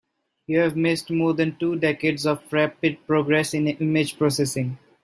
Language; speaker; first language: English; non-native, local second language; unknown